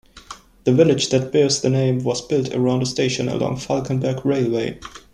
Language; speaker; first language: English; non-native, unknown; German